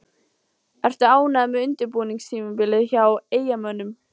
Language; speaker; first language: Icelandic; native; Icelandic